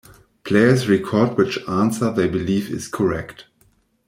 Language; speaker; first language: English; non-native, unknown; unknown